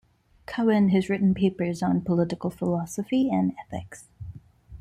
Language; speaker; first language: English; non-native, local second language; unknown